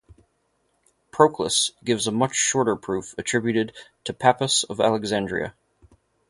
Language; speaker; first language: English; native; English